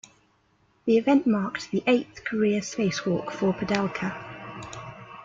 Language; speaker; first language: English; native; English